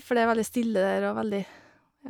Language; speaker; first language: Norwegian; native; Norwegian